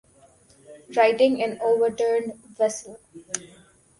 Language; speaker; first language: English; non-native, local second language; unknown